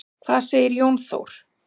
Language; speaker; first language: Icelandic; native; Icelandic